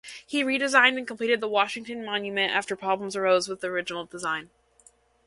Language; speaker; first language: English; native; English